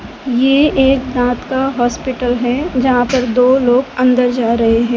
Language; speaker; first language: Hindi; non-native, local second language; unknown